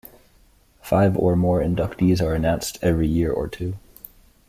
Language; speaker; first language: English; native; English